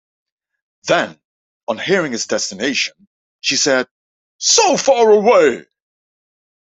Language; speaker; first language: English; non-native, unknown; Dutch